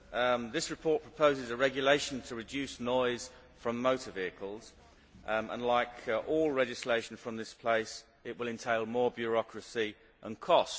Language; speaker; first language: English; native; English